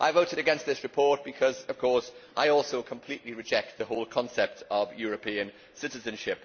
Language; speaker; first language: English; native; English